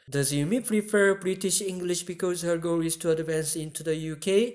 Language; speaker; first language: English; non-native, fluent; Korean